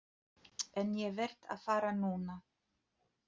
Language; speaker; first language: Icelandic; non-native, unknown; Polish